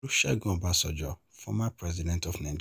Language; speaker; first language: English; non-native, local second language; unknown